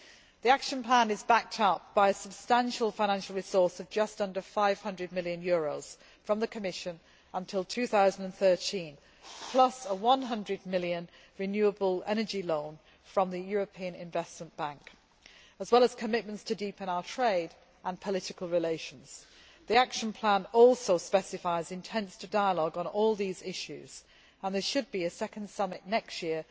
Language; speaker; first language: English; native; English